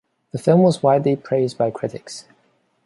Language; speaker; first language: English; non-native, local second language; Cantonese